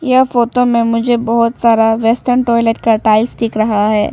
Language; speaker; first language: Hindi; non-native, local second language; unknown